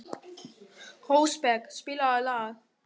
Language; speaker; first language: Icelandic; non-native, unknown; German